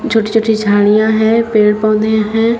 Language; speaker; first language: Hindi; native; Hindi